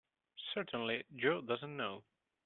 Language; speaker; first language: English; non-native, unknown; Italian